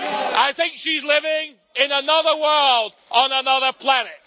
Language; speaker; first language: English; native; English